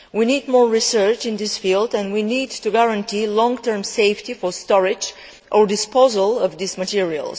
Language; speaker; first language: English; non-native, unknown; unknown